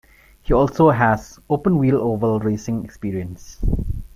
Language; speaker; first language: English; non-native, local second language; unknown